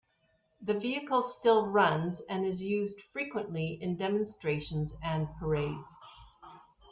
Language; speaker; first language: English; native; English